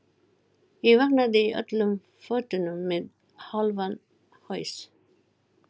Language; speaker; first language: Icelandic; non-native, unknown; Filipino